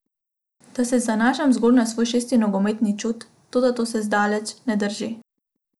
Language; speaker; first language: Slovenian; non-native, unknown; Macedonian